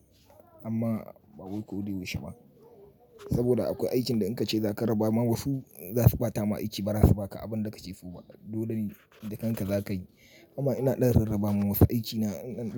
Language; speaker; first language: Hausa; native; Hausa